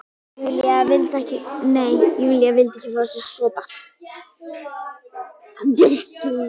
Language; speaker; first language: Icelandic; native; Icelandic